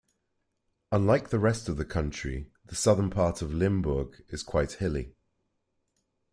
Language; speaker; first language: English; native; English